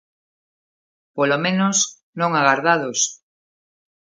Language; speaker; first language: Galician; native; Galician